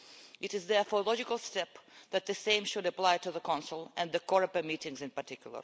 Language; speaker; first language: English; non-native, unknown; Russian